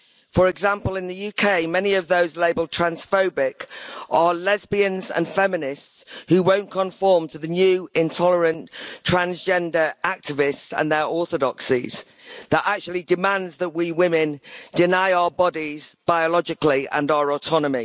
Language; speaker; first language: English; native; English